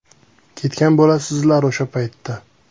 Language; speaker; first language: Uzbek; native; Uzbek